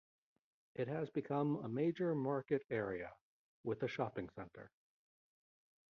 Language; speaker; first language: English; native; English